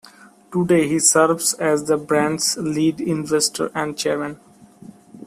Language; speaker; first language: English; non-native, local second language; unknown